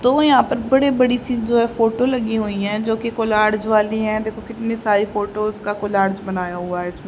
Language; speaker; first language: Hindi; native; Hindi